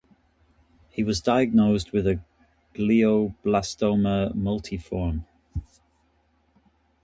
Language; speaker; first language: English; native; English